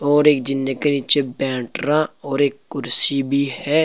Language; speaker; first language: Hindi; native; Hindi